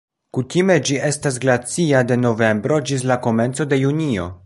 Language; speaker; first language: Esperanto; non-native, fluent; Polish